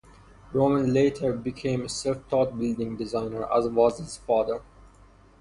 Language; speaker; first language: English; non-native, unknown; Persian